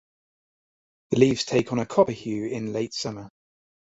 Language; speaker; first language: English; native; English